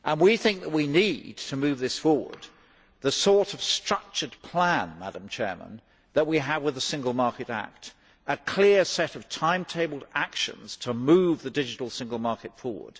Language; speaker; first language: English; native; English